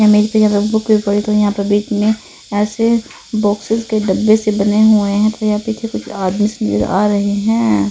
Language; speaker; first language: Hindi; non-native, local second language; Punjabi